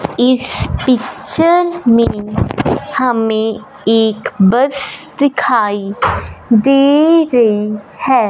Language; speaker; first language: Hindi; non-native, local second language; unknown